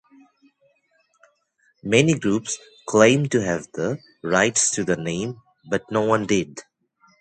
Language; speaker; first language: English; non-native, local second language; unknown